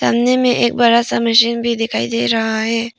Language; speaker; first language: Hindi; non-native, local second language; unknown